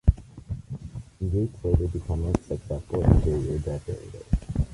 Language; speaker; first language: English; native; English